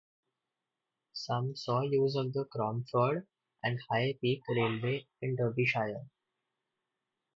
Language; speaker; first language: English; non-native, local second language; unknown